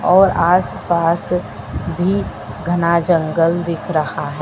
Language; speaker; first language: Hindi; native; Hindi